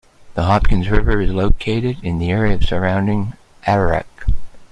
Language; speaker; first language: English; native; English